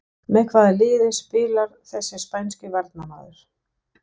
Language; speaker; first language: Icelandic; non-native, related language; Danish